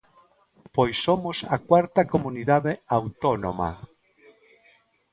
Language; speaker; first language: Galician; non-native, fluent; Spanish